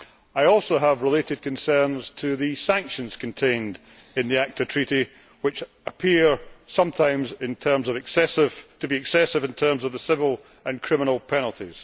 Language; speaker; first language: English; native; English